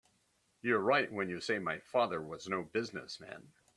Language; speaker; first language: English; native; English